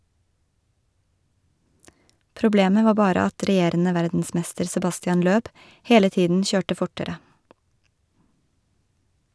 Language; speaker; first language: Norwegian; native; Norwegian